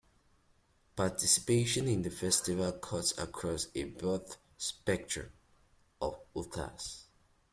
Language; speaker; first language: English; native; English